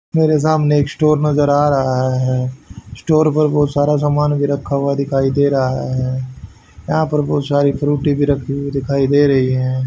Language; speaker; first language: Hindi; native; Hindi